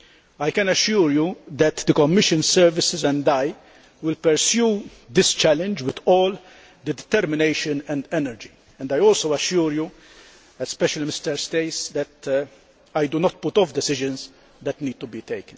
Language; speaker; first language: English; non-native, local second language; Maltese